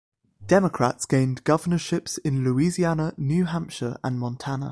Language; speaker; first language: English; native; English